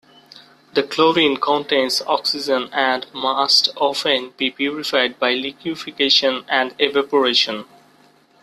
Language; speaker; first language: English; non-native, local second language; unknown